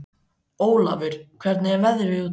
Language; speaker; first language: Icelandic; native; Icelandic